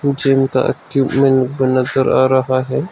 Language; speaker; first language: Hindi; non-native, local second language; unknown